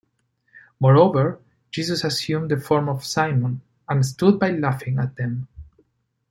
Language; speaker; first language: English; non-native, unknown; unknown